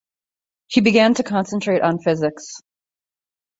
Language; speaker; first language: English; native; English